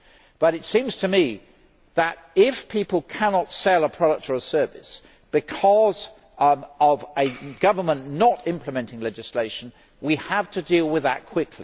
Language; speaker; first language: English; native; English